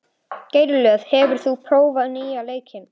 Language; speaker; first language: Icelandic; native; Icelandic